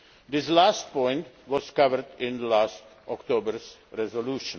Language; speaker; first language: English; non-native, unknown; Czech